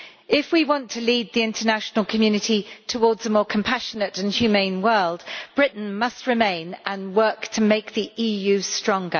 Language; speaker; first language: English; native; English